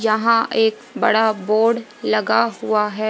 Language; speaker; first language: Hindi; native; Hindi